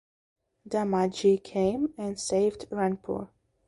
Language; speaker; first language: English; non-native, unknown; Belarusian